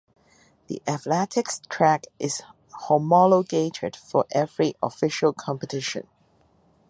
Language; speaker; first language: English; non-native, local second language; Cantonese